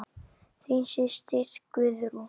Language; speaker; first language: Icelandic; native; Icelandic